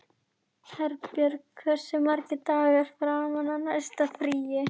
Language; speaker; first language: Icelandic; native; Icelandic